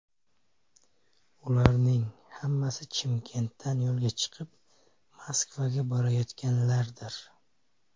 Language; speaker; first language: Uzbek; native; Uzbek